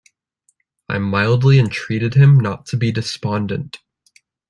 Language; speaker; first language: English; native; English